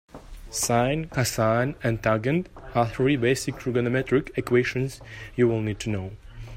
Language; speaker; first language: English; non-native, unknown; Russian